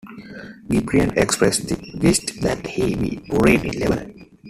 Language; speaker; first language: English; non-native, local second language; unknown